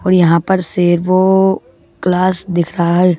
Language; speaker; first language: Hindi; native; Hindi